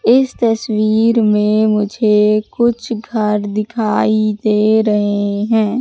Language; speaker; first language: Hindi; native; Hindi